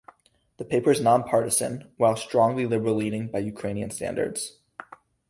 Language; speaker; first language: English; native; English